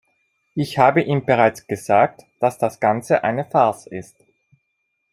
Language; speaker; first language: German; non-native, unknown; Italian